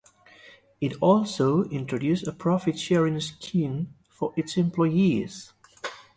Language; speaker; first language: English; non-native, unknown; Galician